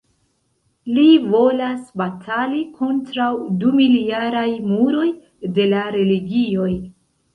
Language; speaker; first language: Esperanto; non-native, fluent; Central Kurdish